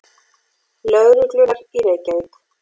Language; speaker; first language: Icelandic; native; Icelandic